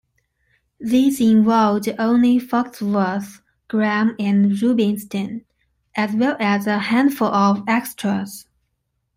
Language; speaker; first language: English; non-native, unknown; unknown